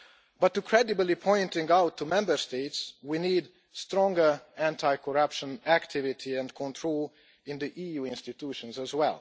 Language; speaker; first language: English; non-native, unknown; Hungarian